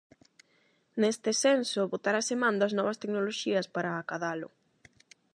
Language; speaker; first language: Galician; non-native, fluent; Spanish